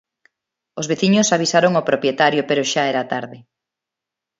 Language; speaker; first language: Galician; non-native, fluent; Spanish